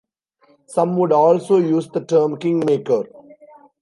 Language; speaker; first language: English; non-native, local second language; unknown